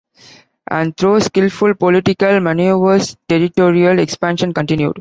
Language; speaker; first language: English; non-native, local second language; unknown